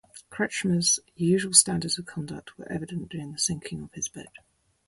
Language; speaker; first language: English; native; English